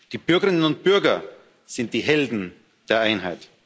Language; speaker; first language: German; native; German